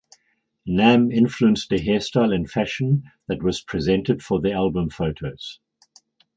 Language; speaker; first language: English; native; English